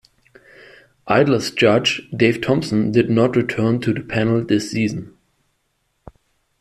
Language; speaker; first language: English; non-native, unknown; German